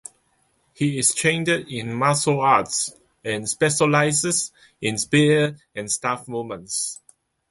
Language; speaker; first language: English; non-native, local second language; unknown